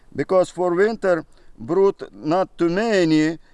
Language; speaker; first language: English; non-native, learner; Russian